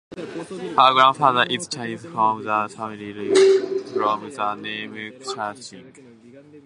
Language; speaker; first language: English; non-native, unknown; Japanese